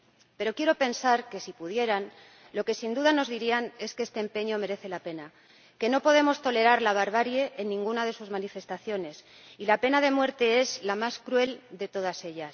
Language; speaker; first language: Spanish; native; Spanish